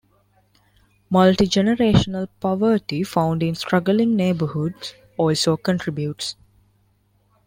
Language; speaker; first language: English; non-native, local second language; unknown